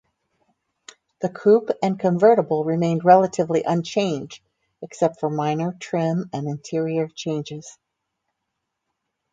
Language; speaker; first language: English; native; English